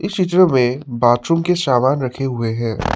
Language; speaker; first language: Hindi; non-native, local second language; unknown